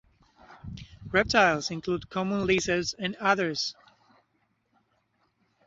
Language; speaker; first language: English; native; English